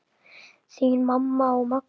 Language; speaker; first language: Icelandic; native; Icelandic